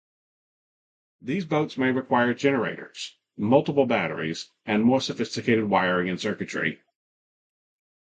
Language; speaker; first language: English; native; English